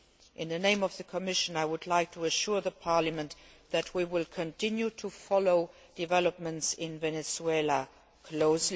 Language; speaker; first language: English; non-native, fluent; Luxembourgish